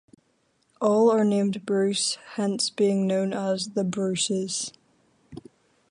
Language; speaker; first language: English; native; English